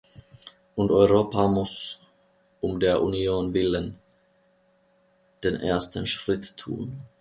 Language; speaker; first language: German; non-native, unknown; Finnish